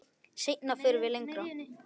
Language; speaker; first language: Icelandic; native; Icelandic